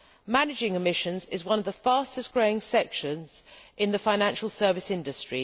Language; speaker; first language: English; native; English